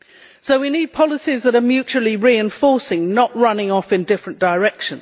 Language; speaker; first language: English; native; English